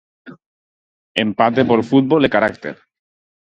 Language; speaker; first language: Galician; non-native, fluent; Spanish